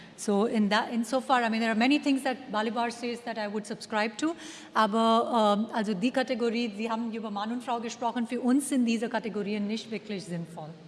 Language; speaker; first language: German; non-native, fluent; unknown